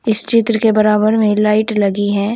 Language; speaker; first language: Hindi; native; Hindi